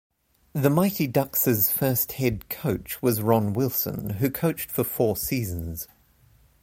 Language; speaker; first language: English; native; English